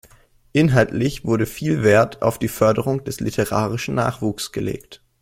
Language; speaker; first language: German; native; German